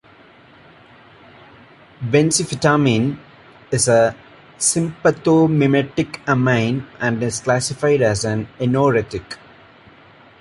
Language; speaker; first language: English; non-native, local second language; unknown